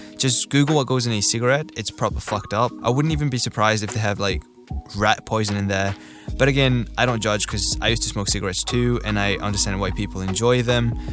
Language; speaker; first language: English; native; English